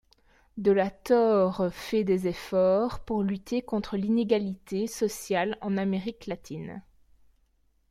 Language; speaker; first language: French; native; French